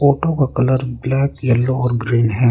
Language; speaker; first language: Hindi; non-native, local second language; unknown